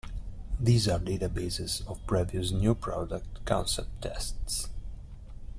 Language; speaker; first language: English; non-native, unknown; Italian